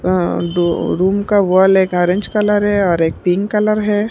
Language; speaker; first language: Hindi; non-native, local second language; Punjabi